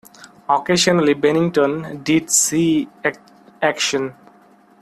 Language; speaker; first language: English; non-native, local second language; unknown